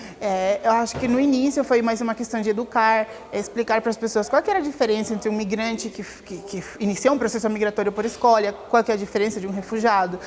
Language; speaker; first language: Portuguese; non-native, fluent; Spanish